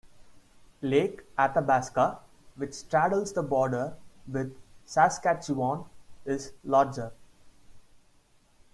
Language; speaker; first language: English; non-native, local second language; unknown